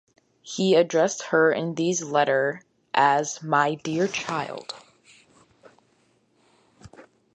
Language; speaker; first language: English; native; English